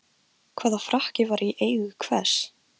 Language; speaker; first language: Icelandic; non-native, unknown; Polish